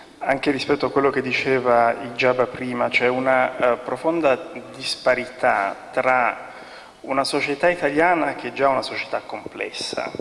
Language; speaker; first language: Italian; native; Italian